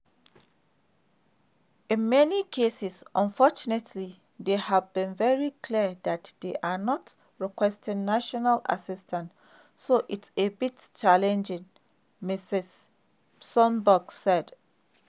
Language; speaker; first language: English; non-native, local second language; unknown